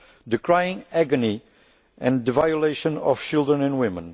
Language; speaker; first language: English; non-native, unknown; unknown